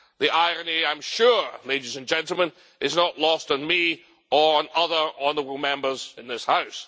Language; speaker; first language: English; native; English